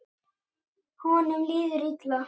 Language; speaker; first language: Icelandic; native; Icelandic